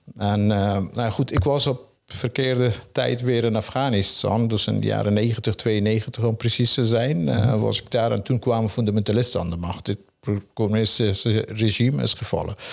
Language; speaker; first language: Dutch; non-native, fluent; Persian